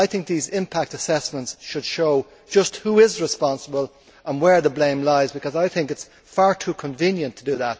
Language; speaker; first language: English; native; English